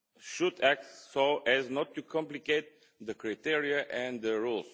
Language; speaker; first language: English; non-native, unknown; Bulgarian